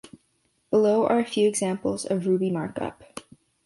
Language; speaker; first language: English; native; English